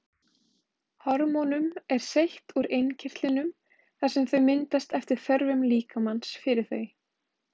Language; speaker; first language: Icelandic; native; Icelandic